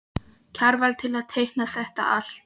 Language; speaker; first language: Icelandic; non-native, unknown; Polish